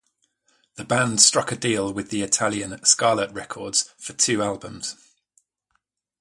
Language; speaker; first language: English; native; English